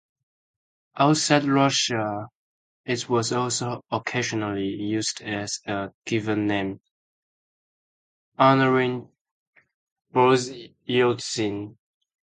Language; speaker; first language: English; non-native, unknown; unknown